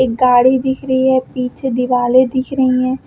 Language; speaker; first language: Hindi; native; Hindi